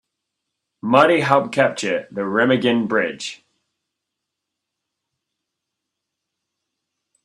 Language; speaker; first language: English; native; English